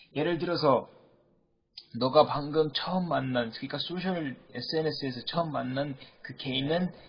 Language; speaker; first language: Korean; native; Korean